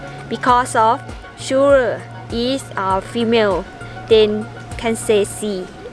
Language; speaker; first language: English; non-native, learner; Thai